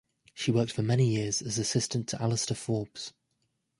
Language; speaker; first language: English; native; English